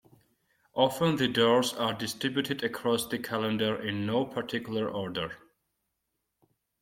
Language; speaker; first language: English; non-native, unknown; Georgian